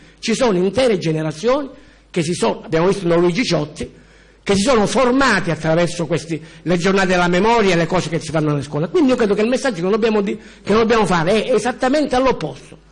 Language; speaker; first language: Italian; native; Italian